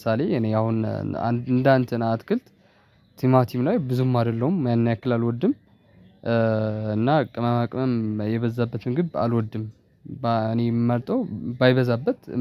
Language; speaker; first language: Amharic; non-native, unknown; Tigrinya